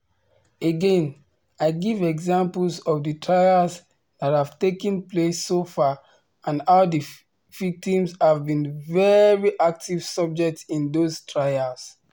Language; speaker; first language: English; non-native, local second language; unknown